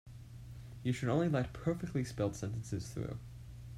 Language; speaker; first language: English; native; English